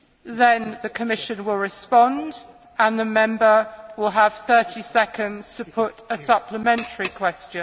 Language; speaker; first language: English; native; English